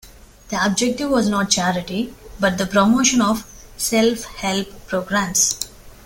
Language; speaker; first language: English; non-native, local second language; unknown